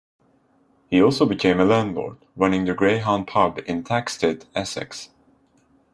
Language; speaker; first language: English; non-native, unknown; Turkish